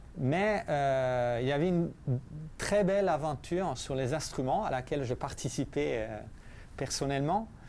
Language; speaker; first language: French; non-native, fluent; Italian